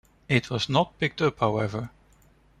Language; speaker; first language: English; non-native, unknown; Dutch